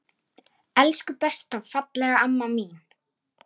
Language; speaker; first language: Icelandic; native; Icelandic